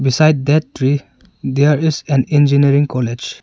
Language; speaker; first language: English; non-native, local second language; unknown